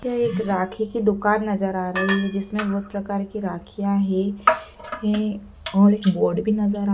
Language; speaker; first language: Hindi; native; Hindi